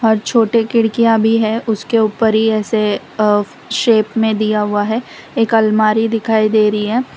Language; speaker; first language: Hindi; non-native, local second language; Gujarati